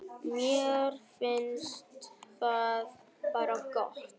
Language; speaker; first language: Icelandic; non-native, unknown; Vietnamese